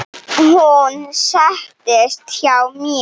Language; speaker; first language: Icelandic; non-native, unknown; Slovenian